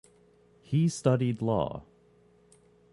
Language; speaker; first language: English; native; English